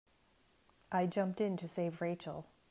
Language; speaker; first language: English; native; English